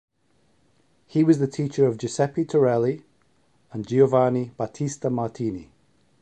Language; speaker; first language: English; native; English